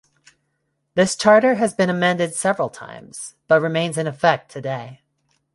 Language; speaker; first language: English; non-native, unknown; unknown